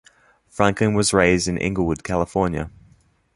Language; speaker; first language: English; native; English